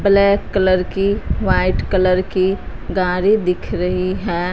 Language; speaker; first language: Hindi; non-native, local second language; Punjabi